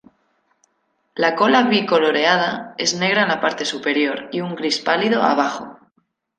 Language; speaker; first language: Spanish; native; Spanish